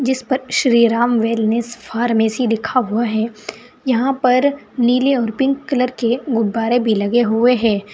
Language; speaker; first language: Hindi; native; Hindi